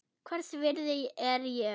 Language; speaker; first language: Icelandic; non-native, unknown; German